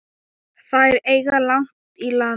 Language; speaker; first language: Icelandic; non-native, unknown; Thai